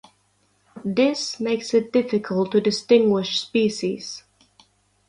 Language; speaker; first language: English; non-native, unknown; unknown